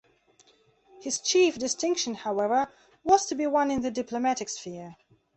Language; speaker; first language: English; non-native, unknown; Belarusian